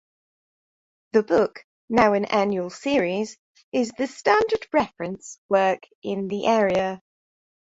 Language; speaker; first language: English; native; English